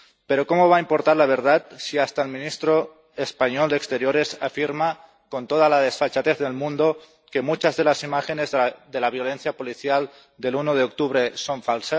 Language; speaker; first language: Spanish; non-native, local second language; Catalan